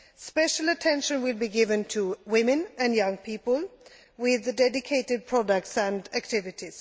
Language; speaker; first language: English; non-native, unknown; Swedish